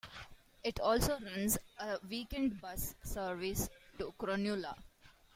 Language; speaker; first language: English; non-native, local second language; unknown